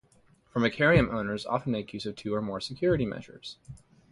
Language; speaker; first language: English; native; English